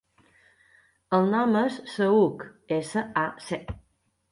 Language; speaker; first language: Catalan; native; Catalan